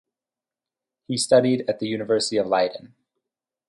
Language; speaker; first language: English; native; English